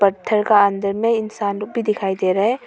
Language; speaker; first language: Hindi; non-native, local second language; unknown